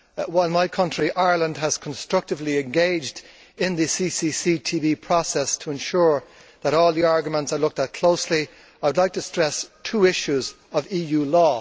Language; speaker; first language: English; native; English